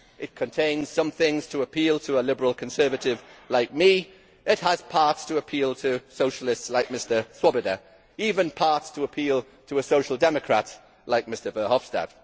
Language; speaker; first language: English; native; English